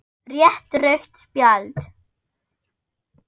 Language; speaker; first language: Icelandic; non-native, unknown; German